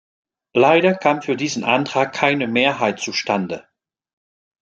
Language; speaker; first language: German; non-native, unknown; French